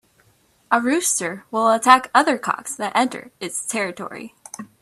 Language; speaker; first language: English; native; English